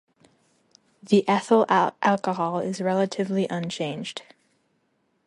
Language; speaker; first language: English; native; English